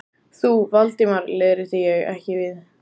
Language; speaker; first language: Icelandic; native; Icelandic